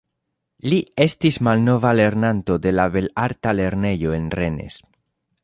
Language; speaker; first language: Esperanto; non-native, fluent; Spanish